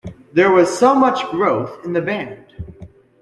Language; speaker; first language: English; native; English